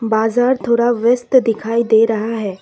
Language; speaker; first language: Hindi; non-native, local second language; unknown